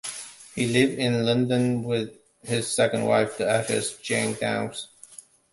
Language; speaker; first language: English; non-native, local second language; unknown